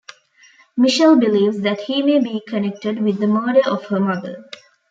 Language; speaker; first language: English; non-native, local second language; Tamil